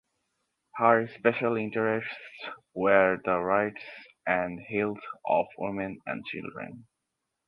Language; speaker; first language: English; non-native, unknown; Bangla